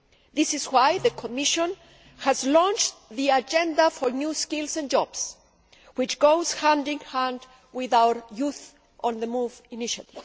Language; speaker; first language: English; non-native, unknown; Greek